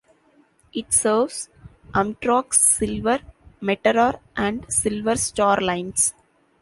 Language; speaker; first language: English; non-native, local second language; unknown